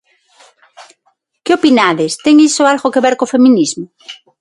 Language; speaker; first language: Galician; non-native, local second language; Spanish